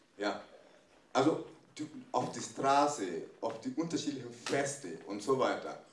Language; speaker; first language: German; non-native, fluent; French